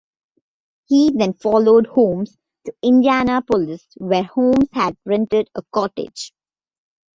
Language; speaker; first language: English; non-native, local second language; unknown